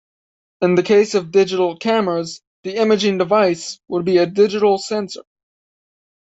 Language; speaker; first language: English; native; English